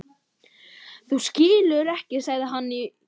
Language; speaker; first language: Icelandic; native; Icelandic